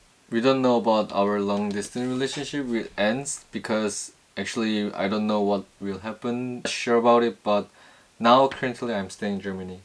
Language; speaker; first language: English; non-native, fluent; Korean